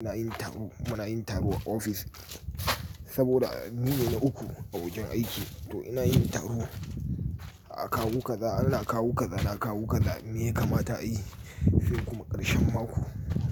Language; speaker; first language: Hausa; native; Hausa